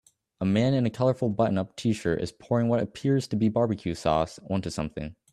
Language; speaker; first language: English; native; English